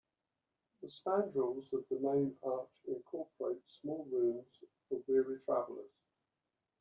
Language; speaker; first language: English; native; English